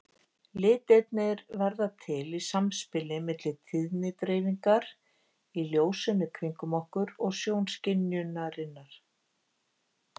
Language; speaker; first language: Icelandic; native; Icelandic